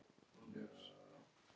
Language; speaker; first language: Icelandic; native; Icelandic